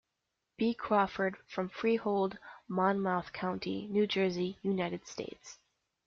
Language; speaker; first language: English; native; English